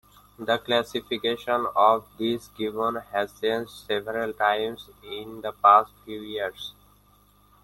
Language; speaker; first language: English; non-native, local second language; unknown